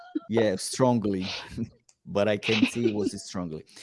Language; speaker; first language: English; non-native, learner; Portuguese